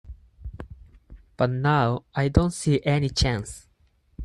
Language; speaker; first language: English; non-native, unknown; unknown